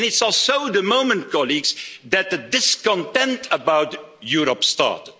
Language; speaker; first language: English; non-native, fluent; Dutch